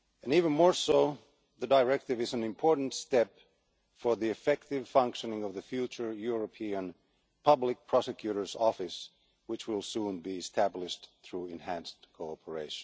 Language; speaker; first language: English; non-native, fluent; Finnish